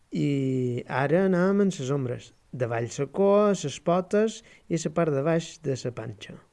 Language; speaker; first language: Catalan; native; Catalan